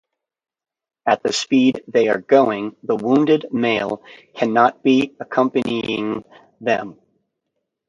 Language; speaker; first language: English; native; English